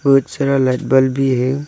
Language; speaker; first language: Hindi; early bilingual, other home language; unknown